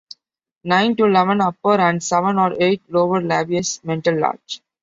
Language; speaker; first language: English; non-native, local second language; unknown